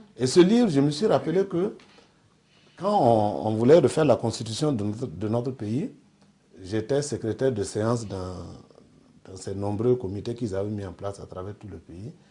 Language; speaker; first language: French; non-native, local second language; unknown